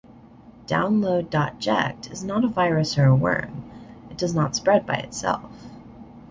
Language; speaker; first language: English; native; English